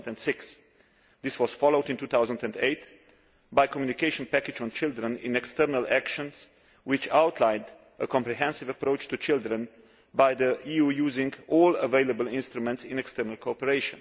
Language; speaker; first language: English; non-native, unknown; Slovenian